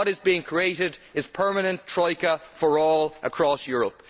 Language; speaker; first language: English; native; English